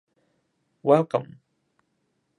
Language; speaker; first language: English; non-native, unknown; Japanese